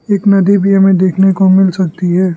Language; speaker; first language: Hindi; non-native, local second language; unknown